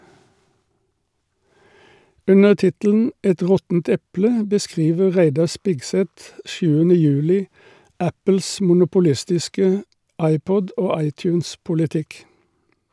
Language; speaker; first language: Norwegian; native; Norwegian